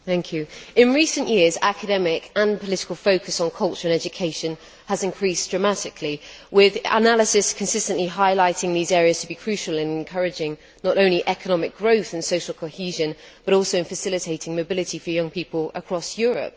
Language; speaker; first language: English; native; English